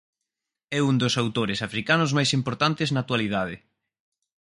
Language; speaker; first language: Galician; native; Galician